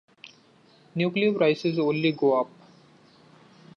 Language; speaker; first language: English; non-native, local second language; Marathi